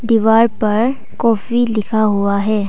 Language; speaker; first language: Hindi; non-native, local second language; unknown